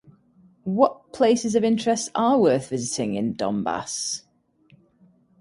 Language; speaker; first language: English; native; English